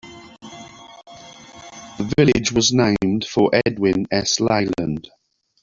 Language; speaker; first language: English; native; English